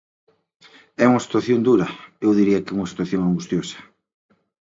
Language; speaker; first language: Galician; native; Galician